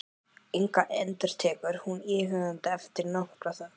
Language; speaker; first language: Icelandic; native; Icelandic